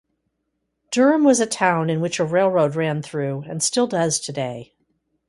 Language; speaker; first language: English; native; English